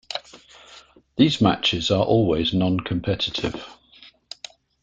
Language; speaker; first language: English; native; English